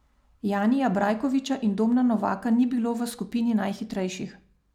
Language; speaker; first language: Slovenian; native; Slovenian